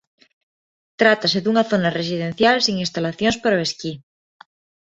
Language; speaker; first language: Galician; non-native, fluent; Spanish